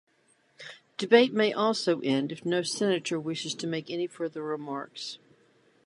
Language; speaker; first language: English; native; English